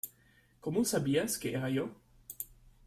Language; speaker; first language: Spanish; non-native, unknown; German